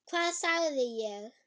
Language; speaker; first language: Icelandic; non-native, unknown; German